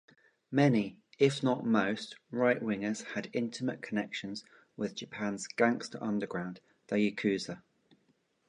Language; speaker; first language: English; native; English